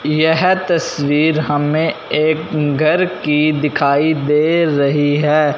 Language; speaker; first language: Hindi; non-native, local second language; Punjabi